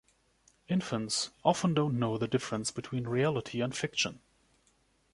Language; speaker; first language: English; non-native, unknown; German